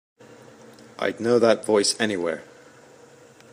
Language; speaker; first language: English; native; English